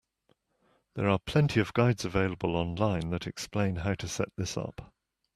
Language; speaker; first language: English; native; English